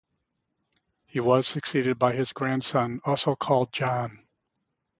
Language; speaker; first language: English; native; English